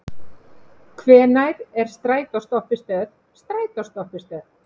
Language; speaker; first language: Icelandic; native; Icelandic